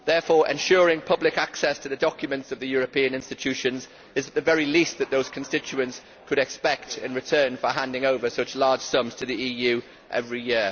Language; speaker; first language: English; native; English